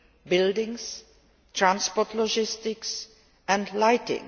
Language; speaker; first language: English; non-native, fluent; Luxembourgish